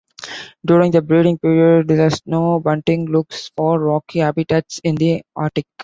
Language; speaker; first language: English; non-native, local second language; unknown